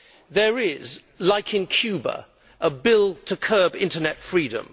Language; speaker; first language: English; native; English